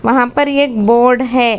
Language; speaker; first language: Hindi; non-native, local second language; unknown